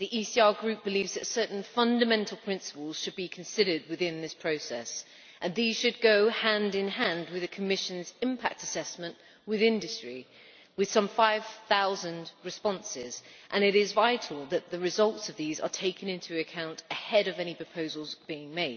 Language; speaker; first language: English; native; English